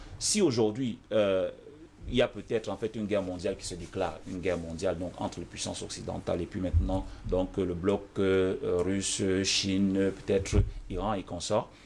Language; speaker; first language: French; non-native, local second language; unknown